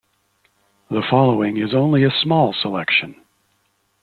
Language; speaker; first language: English; native; English